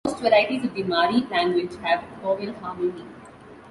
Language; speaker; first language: English; non-native, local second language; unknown